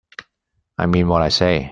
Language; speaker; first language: English; non-native, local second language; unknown